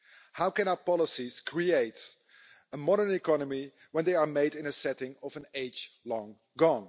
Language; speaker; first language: English; non-native, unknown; Dutch